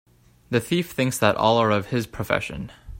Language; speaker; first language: English; native; English